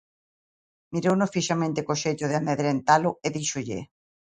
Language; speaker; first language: Galician; native; Galician